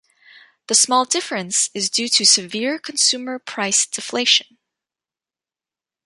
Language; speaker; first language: English; native; English